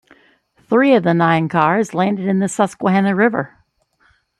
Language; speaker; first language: English; native; English